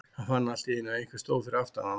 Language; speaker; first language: Icelandic; native; Icelandic